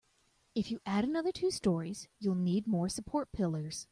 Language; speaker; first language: English; native; English